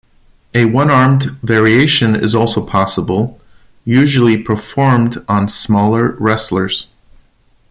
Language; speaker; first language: English; non-native, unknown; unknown